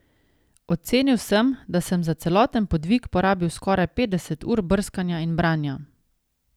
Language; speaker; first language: Slovenian; native; Slovenian